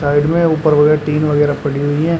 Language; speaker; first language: Hindi; native; Hindi